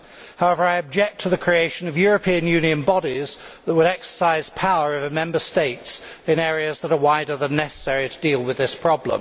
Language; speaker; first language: English; native; English